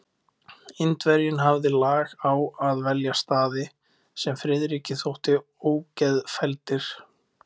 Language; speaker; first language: Icelandic; native; Icelandic